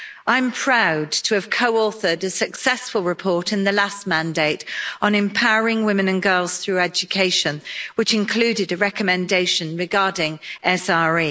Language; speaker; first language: English; native; English